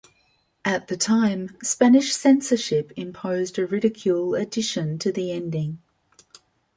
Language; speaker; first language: English; native; English